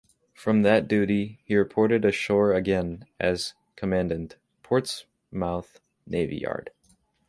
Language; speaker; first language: English; native; English